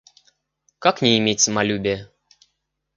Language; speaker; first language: Russian; native; Russian